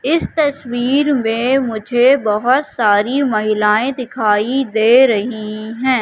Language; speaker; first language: Hindi; native; Hindi